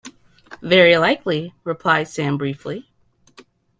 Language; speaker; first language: English; native; English